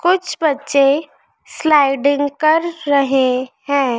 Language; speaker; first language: Hindi; native; Hindi